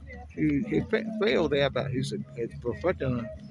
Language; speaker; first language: English; non-native, fluent; Spanish